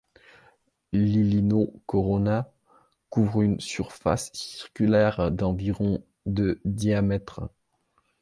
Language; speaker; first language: French; non-native, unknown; Belarusian